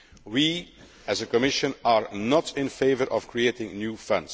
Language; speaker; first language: English; non-native, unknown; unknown